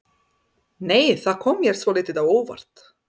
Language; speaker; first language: Icelandic; non-native, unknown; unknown